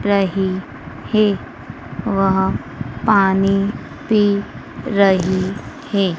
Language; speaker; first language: Hindi; native; Hindi